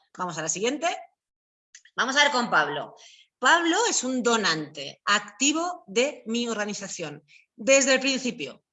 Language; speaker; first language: Spanish; native; Spanish